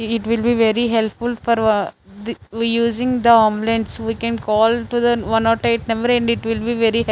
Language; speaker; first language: English; non-native, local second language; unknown